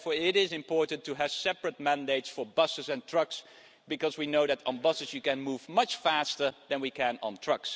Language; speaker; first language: English; non-native, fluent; Dutch